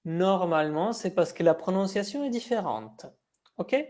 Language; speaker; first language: French; non-native, fluent; Spanish